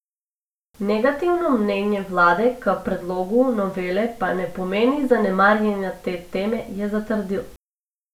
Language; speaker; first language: Slovenian; non-native, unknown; Macedonian